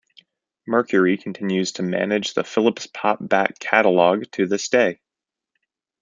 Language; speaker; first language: English; native; English